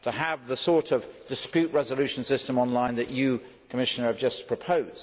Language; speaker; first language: English; native; English